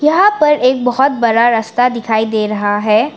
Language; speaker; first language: Hindi; non-native, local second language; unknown